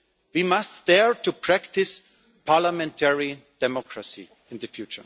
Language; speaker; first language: English; non-native, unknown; German